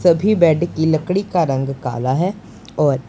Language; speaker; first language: Hindi; non-native, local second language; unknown